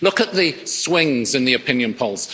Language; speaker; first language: English; native; English